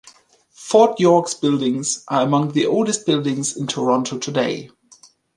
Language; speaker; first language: English; native; English